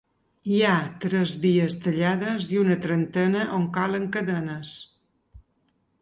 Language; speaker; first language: Catalan; native; Catalan